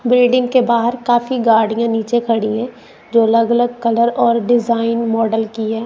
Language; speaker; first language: Hindi; non-native, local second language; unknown